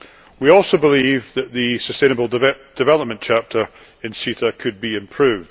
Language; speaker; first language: English; native; English